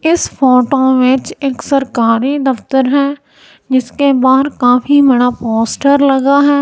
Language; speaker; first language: Hindi; non-native, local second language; Punjabi